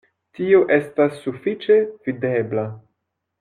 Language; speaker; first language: Esperanto; non-native, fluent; French